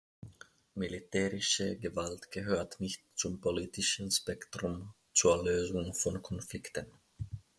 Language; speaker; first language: German; non-native, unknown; Finnish